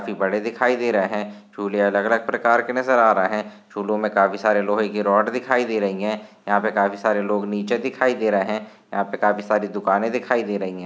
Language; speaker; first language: Hindi; non-native, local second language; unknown